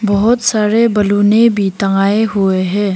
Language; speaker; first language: Hindi; non-native, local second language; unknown